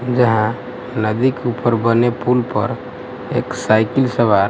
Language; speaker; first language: Hindi; non-native, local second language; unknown